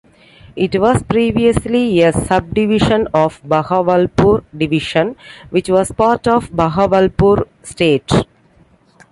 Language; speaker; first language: English; non-native, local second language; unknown